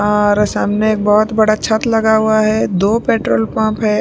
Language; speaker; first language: Hindi; non-native, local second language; Punjabi